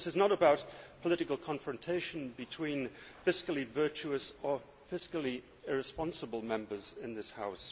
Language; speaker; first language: English; native; English